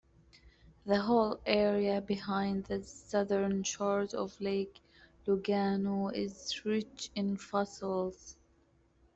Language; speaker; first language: English; native; English